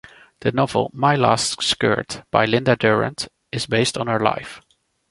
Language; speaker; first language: English; non-native, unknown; Dutch